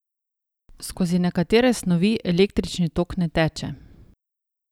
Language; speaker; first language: Slovenian; native; Slovenian